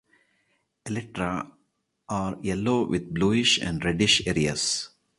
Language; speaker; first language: English; non-native, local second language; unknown